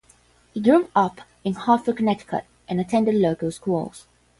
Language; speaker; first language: English; non-native, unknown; Portuguese